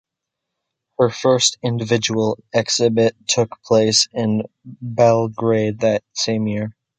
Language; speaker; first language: English; native; English